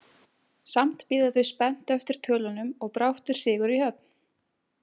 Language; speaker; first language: Icelandic; native; Icelandic